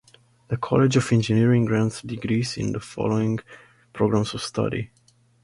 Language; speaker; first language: English; native; English